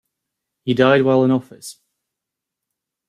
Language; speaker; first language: English; native; English